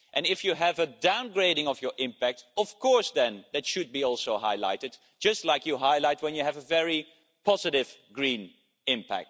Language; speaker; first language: English; non-native, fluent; Dutch